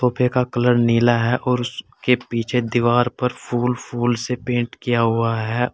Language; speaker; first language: Hindi; native; Hindi